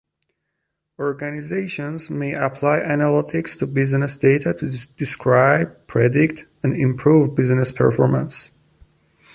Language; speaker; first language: English; non-native, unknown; Persian